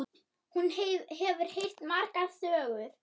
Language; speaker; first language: Icelandic; non-native, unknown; German